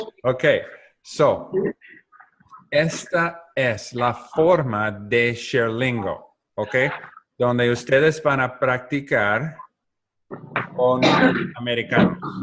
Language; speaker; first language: Spanish; non-native, learner; English